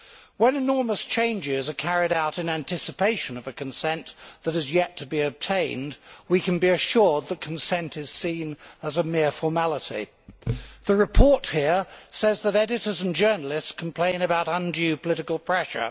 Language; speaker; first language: English; native; English